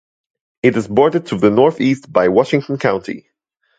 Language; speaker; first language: English; non-native, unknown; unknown